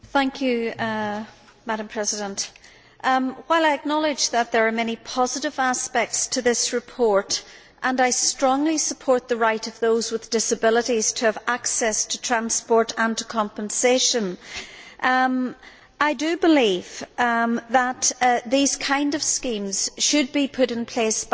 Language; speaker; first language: English; native; English